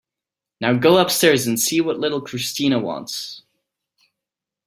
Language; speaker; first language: English; native; English